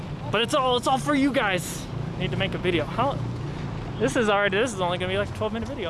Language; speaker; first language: English; native; English